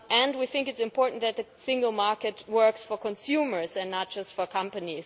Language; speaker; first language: English; non-native, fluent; German